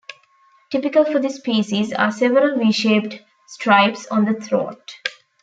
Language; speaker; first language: English; non-native, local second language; Tamil